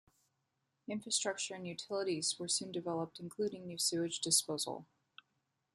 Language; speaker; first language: English; native; English